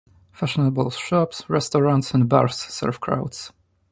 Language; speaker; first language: English; non-native, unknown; Polish